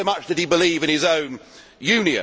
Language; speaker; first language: English; native; English